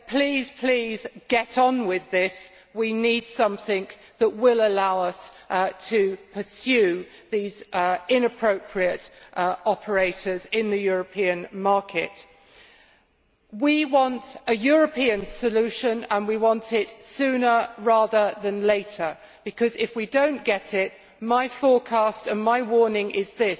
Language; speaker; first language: English; native; English